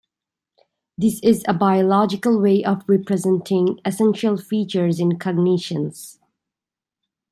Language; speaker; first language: English; native; English